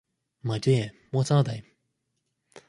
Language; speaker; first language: English; native; English